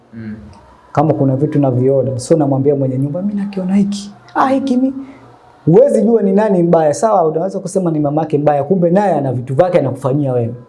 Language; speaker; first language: Swahili; native; Swahili